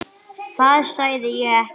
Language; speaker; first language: Icelandic; non-native, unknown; English